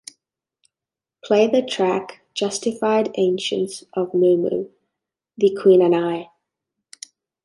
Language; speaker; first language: English; native; English